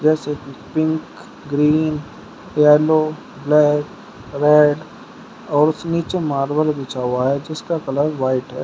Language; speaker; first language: Hindi; native; Hindi